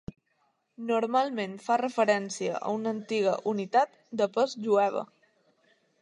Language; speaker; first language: Catalan; native; Catalan